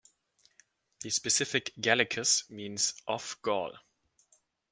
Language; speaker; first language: English; non-native, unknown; German